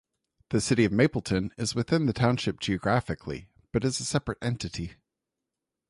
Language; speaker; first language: English; native; English